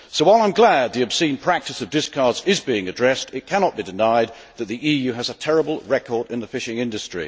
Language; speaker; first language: English; native; English